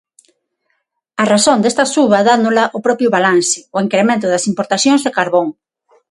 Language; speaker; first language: Galician; non-native, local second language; Spanish